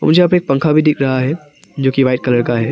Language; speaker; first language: Hindi; non-native, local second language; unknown